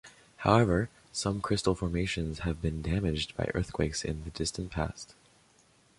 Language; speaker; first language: English; non-native, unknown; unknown